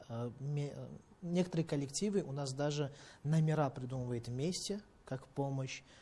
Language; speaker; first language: Russian; non-native, fluent; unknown